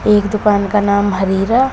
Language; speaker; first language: Hindi; native; Hindi